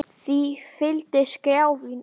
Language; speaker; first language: Icelandic; native; Icelandic